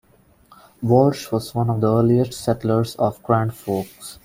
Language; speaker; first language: English; non-native, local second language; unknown